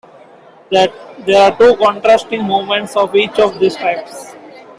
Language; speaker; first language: English; non-native, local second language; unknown